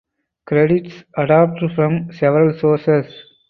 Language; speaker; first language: English; non-native, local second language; Tamil